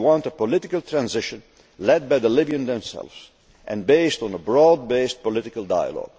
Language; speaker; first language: English; non-native, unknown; Dutch